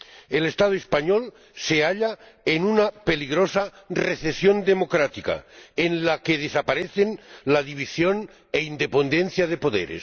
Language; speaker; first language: Spanish; non-native, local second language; Catalan